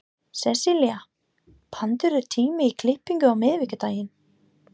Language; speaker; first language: Icelandic; non-native, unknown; English